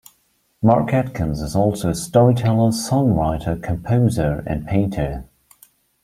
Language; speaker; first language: English; non-native, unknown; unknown